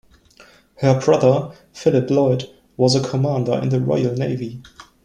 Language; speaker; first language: English; non-native, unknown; German